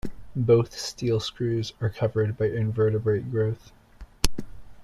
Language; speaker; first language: English; native; English